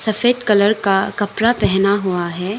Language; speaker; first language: Hindi; non-native, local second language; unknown